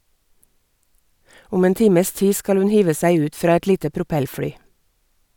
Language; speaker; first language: Norwegian; native; Norwegian